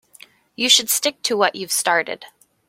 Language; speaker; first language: English; native; English